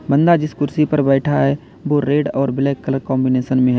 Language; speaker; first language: Hindi; native; Hindi